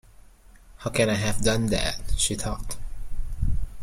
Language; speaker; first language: English; native; English